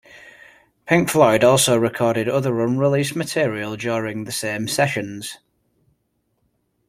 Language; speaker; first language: English; native; English